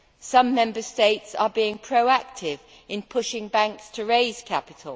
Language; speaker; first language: English; native; English